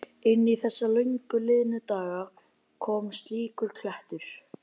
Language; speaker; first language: Icelandic; native; Icelandic